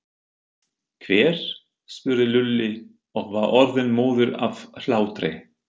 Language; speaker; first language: Icelandic; non-native, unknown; German